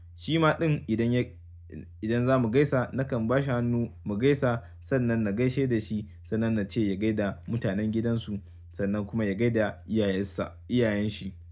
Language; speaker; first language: Hausa; native; Hausa